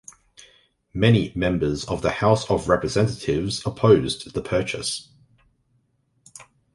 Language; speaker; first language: English; native; English